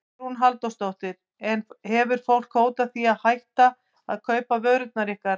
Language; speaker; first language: Icelandic; native; Icelandic